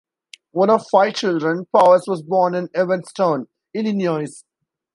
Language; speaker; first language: English; non-native, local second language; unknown